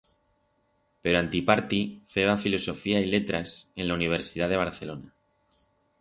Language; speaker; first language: Aragonese; non-native, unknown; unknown